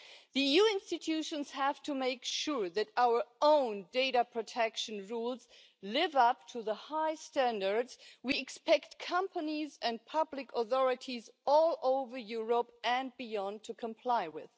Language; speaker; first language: English; non-native, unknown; German